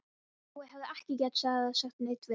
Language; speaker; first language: Icelandic; non-native, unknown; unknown